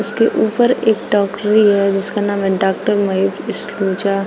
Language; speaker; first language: Hindi; native; Hindi